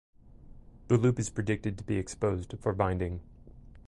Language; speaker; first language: English; native; English